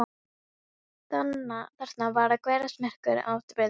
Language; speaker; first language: Icelandic; non-native, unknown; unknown